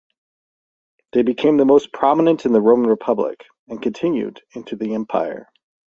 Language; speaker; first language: English; native; English